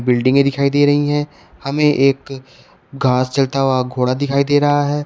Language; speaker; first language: Hindi; native; Hindi